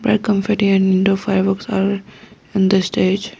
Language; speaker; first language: English; non-native, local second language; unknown